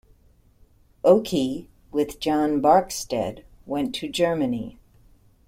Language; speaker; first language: English; native; English